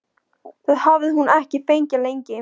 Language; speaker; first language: Icelandic; non-native, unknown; Polish